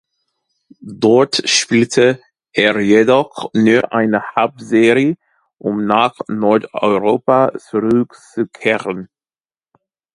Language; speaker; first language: German; non-native, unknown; English